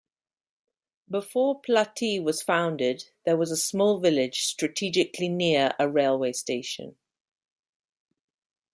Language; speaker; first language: English; native; English